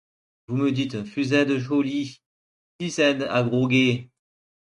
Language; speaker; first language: French; native; French